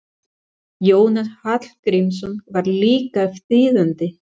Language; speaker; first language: Icelandic; non-native, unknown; Spanish